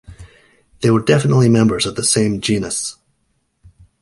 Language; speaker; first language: English; native; English